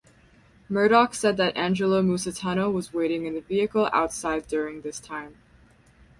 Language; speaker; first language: English; native; English